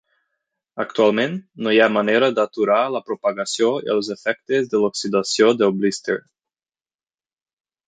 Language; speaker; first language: Catalan; non-native, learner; Portuguese